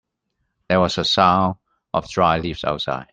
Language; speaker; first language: English; non-native, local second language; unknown